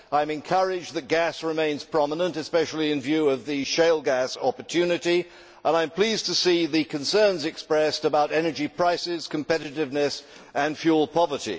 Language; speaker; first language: English; native; English